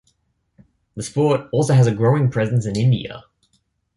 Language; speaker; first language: English; native; English